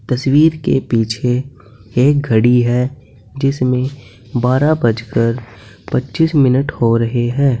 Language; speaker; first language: Hindi; native; Hindi